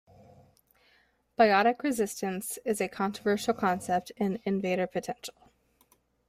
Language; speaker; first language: English; native; English